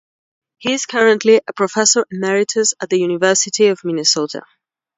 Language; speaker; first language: English; non-native, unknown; Spanish